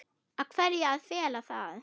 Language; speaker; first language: Icelandic; non-native, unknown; German